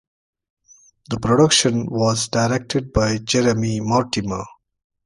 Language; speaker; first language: English; non-native, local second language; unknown